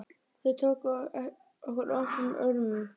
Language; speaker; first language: Icelandic; native; Icelandic